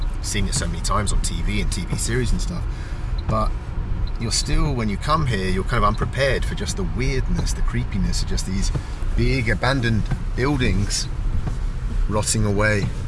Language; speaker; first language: English; native; English